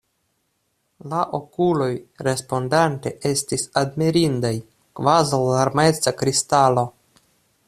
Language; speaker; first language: Esperanto; non-native, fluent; Russian